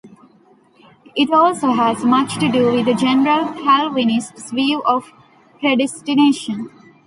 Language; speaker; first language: English; non-native, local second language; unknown